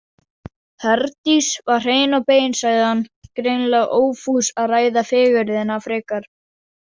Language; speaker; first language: Icelandic; non-native, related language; Danish